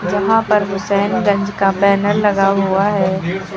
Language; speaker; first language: Hindi; native; Hindi